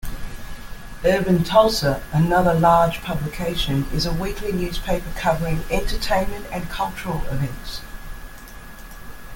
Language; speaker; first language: English; native; English